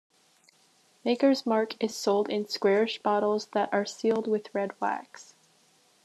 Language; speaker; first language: English; native; English